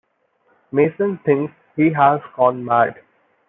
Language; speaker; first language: English; non-native, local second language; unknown